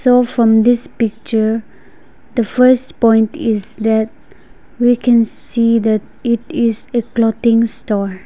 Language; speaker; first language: English; non-native, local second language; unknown